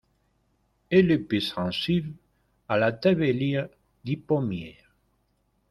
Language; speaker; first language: French; non-native, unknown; Spanish